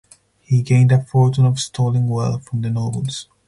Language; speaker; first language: English; non-native, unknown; Spanish